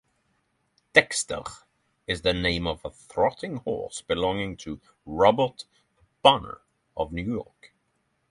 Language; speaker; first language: English; non-native, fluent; Norwegian